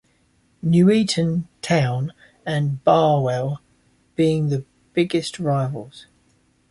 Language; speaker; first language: English; native; English